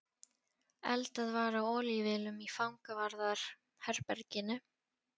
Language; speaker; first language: Icelandic; non-native, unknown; Polish